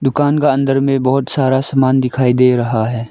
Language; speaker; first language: Hindi; early bilingual, other home language; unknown